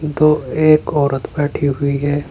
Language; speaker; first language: Hindi; native; Hindi